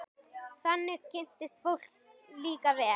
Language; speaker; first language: Icelandic; native; Icelandic